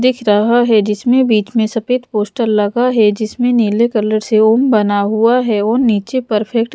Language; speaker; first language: Hindi; non-native, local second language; Punjabi